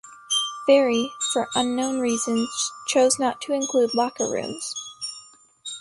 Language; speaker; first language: English; native; English